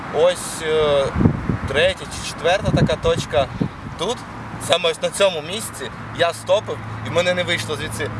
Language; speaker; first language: Ukrainian; native; Ukrainian